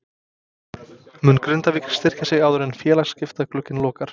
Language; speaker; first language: Icelandic; non-native, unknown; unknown